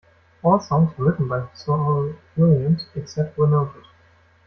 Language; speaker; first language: English; non-native, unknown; German